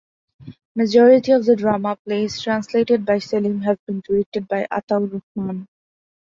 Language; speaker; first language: English; non-native, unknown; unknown